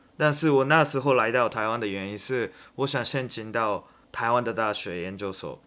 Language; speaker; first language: Chinese; non-native, fluent; Japanese